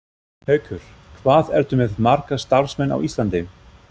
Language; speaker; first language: Icelandic; non-native, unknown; German